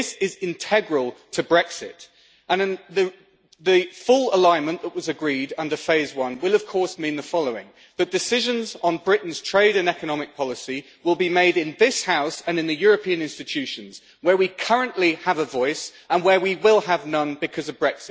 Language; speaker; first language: English; native; English